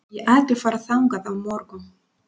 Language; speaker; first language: Icelandic; non-native, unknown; Spanish